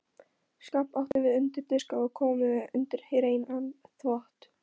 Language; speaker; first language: Icelandic; non-native, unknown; Polish